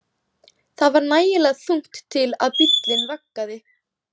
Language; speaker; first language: Icelandic; native; Icelandic